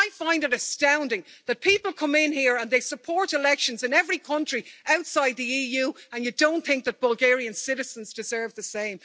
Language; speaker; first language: English; native; English